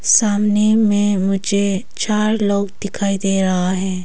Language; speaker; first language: Hindi; non-native, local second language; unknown